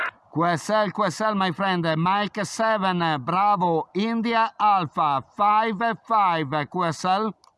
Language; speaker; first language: English; non-native, fluent; Italian